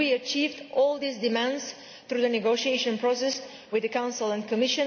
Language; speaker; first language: English; non-native, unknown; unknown